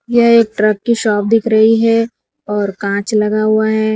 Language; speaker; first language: Hindi; non-native, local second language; Gujarati